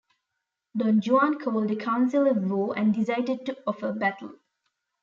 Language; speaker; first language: English; non-native, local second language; Tamil